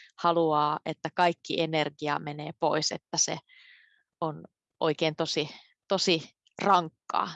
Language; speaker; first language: Finnish; native; Finnish